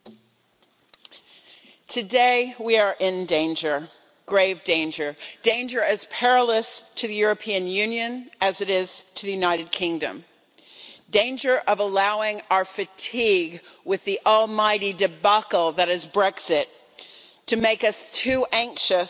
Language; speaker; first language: English; native; English